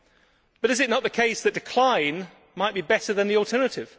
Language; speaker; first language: English; native; English